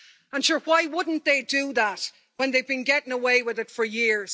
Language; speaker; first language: English; native; English